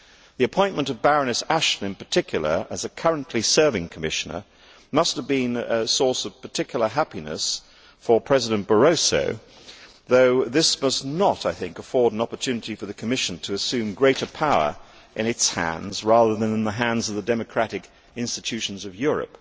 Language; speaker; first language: English; native; English